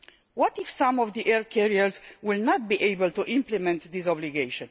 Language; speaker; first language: English; non-native, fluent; Romanian